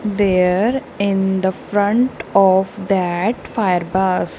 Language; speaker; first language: English; non-native, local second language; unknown